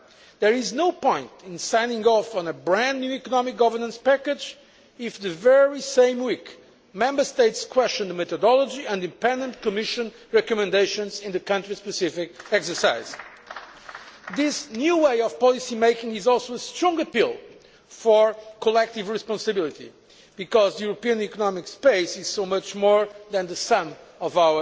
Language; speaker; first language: English; non-native, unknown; Portuguese